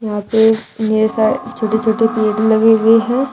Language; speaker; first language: Hindi; native; Hindi